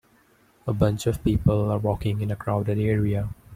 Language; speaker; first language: English; non-native, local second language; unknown